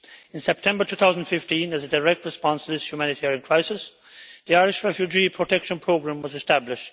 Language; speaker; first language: English; native; English